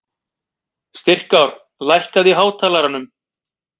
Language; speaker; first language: Icelandic; native; Icelandic